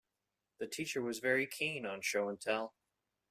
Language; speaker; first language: English; native; English